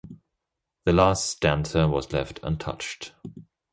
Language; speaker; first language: English; non-native, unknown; German